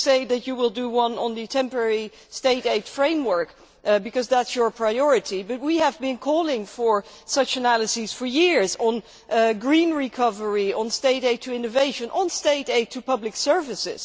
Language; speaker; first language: English; non-native, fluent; Dutch